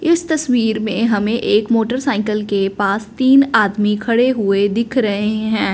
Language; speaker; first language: Hindi; non-native, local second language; Punjabi